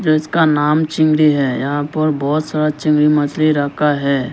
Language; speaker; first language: Hindi; non-native, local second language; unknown